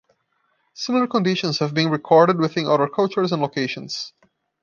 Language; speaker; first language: English; non-native, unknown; Portuguese